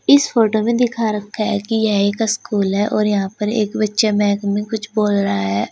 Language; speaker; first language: Hindi; native; Hindi